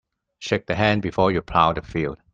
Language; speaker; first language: English; non-native, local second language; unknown